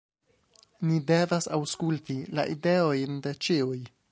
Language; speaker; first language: Esperanto; non-native, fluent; English